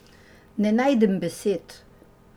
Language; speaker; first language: Slovenian; native; Slovenian